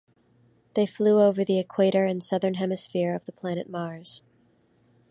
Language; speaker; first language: English; native; English